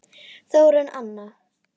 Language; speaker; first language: Icelandic; native; Icelandic